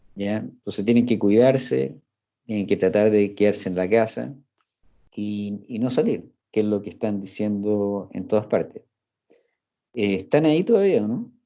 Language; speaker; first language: Spanish; early bilingual, heritage; Spanish